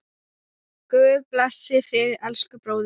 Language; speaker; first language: Icelandic; non-native, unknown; Thai